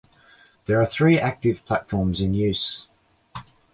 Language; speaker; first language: English; native; English